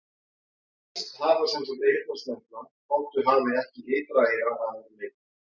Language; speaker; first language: Icelandic; native; Icelandic